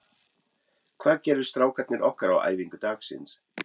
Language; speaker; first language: Icelandic; non-native, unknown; German